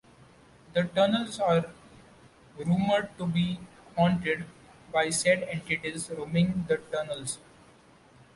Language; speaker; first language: English; non-native, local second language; Marathi